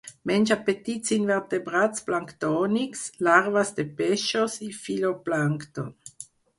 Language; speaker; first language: Catalan; non-native, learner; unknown